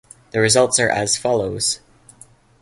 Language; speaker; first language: English; native; English